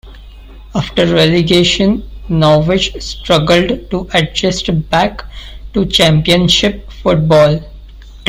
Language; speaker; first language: English; non-native, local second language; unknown